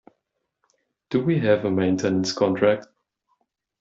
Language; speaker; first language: English; non-native, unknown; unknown